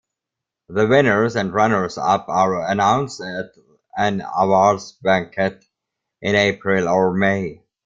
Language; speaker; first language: English; non-native, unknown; German